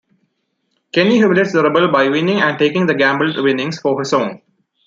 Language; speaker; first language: English; non-native, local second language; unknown